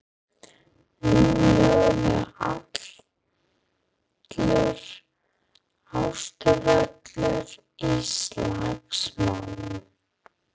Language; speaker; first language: Icelandic; non-native, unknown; English